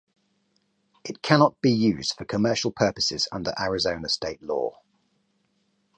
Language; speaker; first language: English; native; English